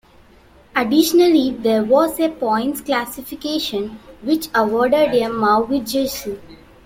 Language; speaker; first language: English; non-native, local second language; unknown